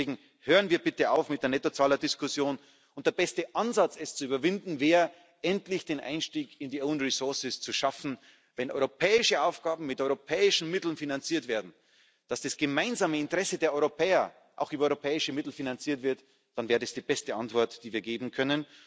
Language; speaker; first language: German; native; German